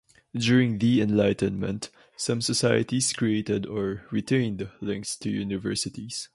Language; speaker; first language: English; non-native, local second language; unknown